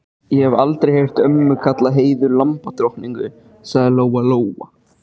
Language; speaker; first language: Icelandic; native; Icelandic